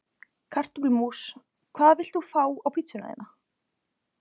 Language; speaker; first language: Icelandic; native; Icelandic